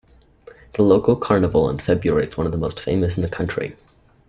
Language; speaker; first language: English; native; English